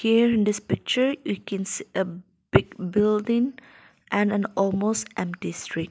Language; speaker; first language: English; non-native, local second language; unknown